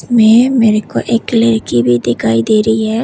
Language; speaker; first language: Hindi; non-native, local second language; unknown